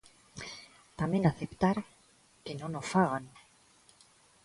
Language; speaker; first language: Galician; non-native, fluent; Spanish